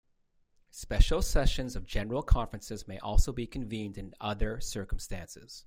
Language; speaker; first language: English; native; English